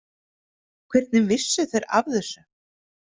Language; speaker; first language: Icelandic; native; Icelandic